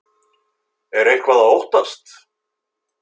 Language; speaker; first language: Icelandic; native; Icelandic